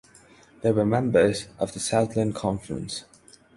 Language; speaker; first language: English; non-native, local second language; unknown